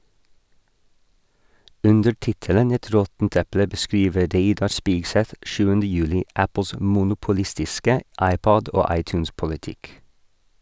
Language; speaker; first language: Norwegian; non-native, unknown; English